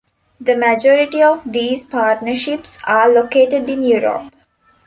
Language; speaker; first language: English; non-native, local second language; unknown